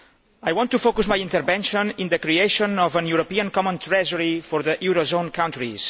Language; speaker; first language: English; non-native, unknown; Catalan